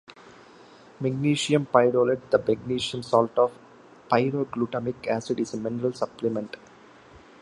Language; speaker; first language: English; non-native, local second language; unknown